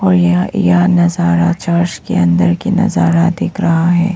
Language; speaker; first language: Hindi; non-native, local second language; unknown